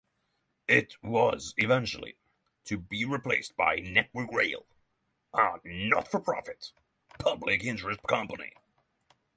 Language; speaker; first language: English; non-native, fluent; Norwegian